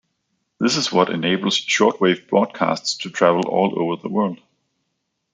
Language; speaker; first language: English; non-native, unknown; Danish